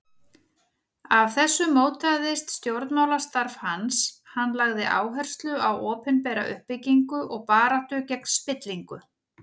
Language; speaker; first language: Icelandic; native; Icelandic